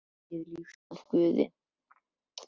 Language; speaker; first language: Icelandic; native; Icelandic